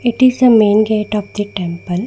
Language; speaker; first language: English; non-native, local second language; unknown